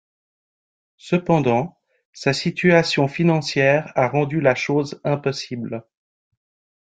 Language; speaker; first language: French; native; French